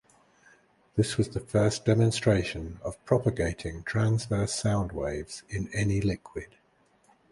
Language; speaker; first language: English; native; English